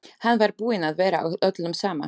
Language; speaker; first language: Icelandic; non-native, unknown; Slovak